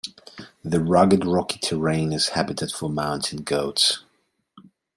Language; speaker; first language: English; non-native, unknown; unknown